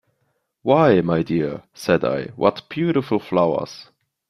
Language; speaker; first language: English; non-native, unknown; German